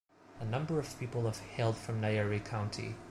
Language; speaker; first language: English; non-native, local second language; Cantonese